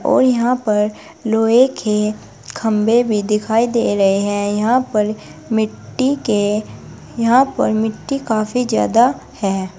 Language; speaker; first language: Hindi; native; Hindi